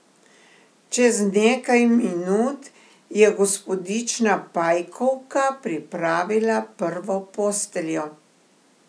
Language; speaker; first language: Slovenian; native; Slovenian